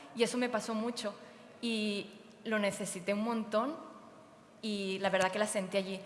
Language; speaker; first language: Spanish; native; Spanish